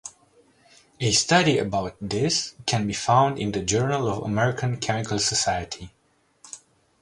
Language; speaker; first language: English; native; English